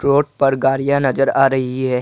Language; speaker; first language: Hindi; non-native, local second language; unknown